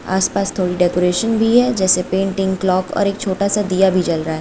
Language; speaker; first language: Hindi; native; Hindi